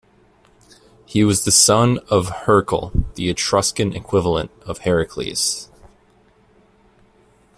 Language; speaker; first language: English; native; English